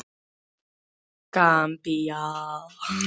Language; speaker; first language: Icelandic; native; Icelandic